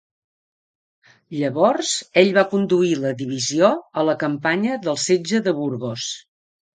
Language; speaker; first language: Catalan; native; Catalan